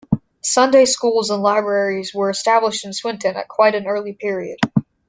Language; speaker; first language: English; native; English